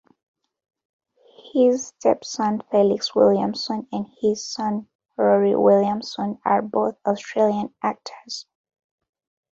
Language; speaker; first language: English; non-native, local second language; Ganda